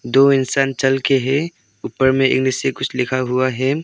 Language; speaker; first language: Hindi; non-native, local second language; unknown